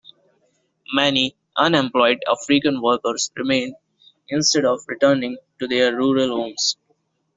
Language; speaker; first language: English; non-native, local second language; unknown